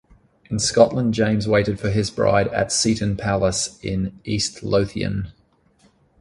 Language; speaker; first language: English; native; English